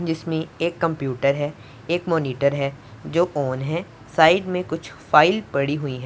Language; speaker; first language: Hindi; non-native, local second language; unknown